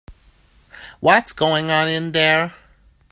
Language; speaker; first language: English; native; English